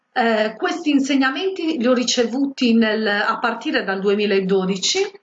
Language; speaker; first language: Italian; native; Italian